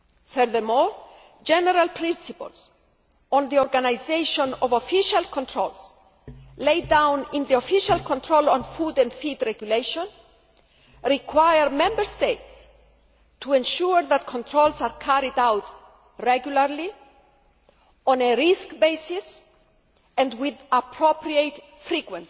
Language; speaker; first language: English; non-native, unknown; Greek